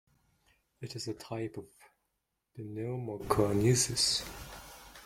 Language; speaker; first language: English; non-native, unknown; Mongolian